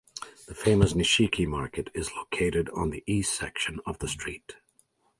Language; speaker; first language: English; native; English